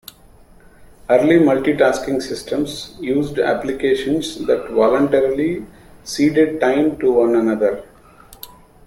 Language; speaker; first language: English; non-native, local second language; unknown